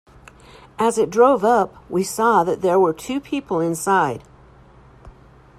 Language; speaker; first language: English; native; English